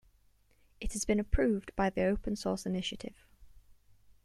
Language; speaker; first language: English; native; English